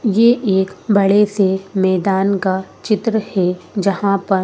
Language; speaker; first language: Hindi; native; Hindi